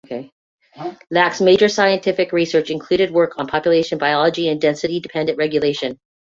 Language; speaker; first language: English; native; English